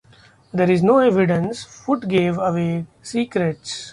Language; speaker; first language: English; non-native, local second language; Marathi